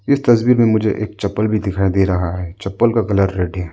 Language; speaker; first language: Hindi; non-native, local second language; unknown